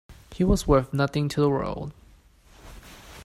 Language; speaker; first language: English; non-native, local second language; Cantonese